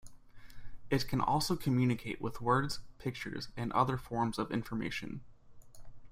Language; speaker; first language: English; native; English